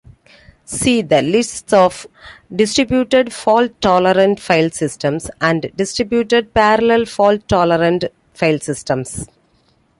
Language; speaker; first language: English; non-native, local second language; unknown